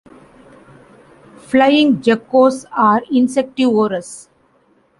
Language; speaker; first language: English; non-native, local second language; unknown